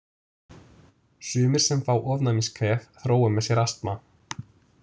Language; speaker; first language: Icelandic; non-native, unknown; English